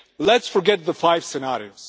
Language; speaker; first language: English; non-native, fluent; Czech